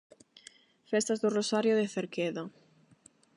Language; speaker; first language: Galician; non-native, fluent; Spanish